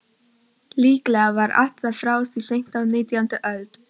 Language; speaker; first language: Icelandic; non-native, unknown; Polish